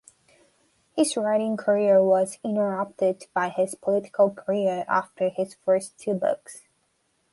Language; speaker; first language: English; non-native, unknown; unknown